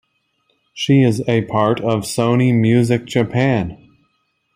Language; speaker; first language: English; native; English